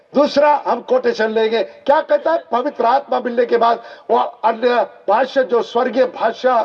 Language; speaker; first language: Hindi; non-native, local second language; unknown